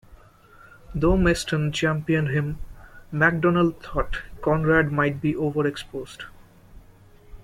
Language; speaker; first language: English; non-native, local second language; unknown